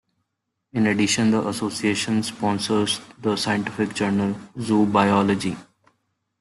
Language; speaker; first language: English; non-native, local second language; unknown